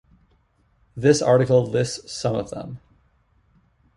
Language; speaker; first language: English; native; English